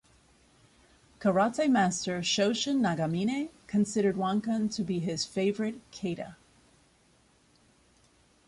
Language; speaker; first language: English; native; English